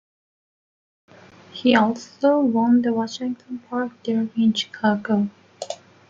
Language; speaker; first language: English; native; English